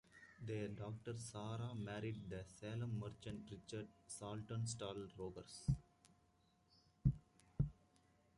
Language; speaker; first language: English; native; English